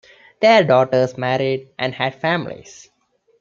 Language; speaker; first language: English; non-native, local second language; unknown